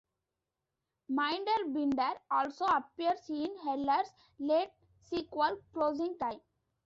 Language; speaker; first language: English; non-native, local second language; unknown